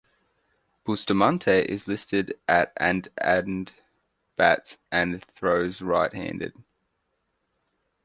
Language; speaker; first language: English; native; English